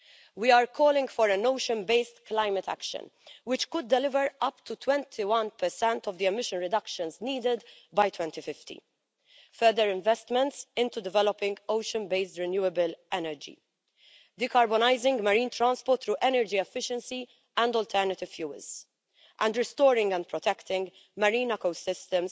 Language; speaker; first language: English; non-native, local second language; Maltese